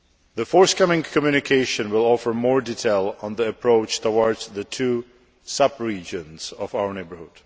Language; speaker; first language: English; non-native, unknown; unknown